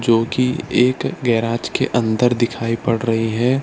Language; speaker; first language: Hindi; non-native, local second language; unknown